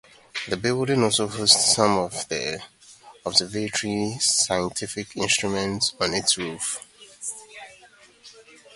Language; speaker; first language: English; non-native, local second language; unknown